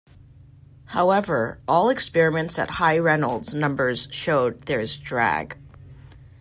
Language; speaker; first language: English; native; English